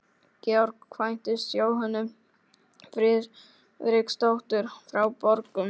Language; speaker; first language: Icelandic; non-native, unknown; Polish